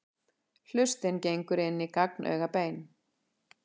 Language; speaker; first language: Icelandic; native; Icelandic